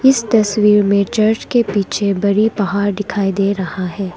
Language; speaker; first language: Hindi; non-native, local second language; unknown